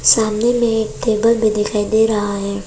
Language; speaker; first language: Hindi; non-native, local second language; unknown